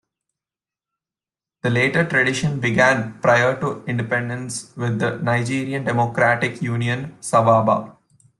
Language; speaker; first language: English; non-native, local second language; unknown